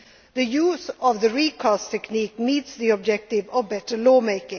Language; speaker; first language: English; non-native, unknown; Swedish